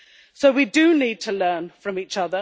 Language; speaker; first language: English; native; English